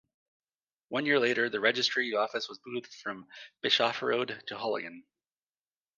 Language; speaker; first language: English; native; English